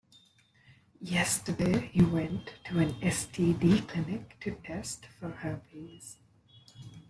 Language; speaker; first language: English; non-native, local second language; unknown